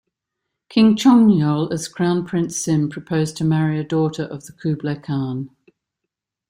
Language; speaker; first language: English; native; English